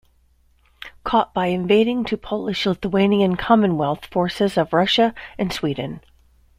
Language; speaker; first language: English; native; English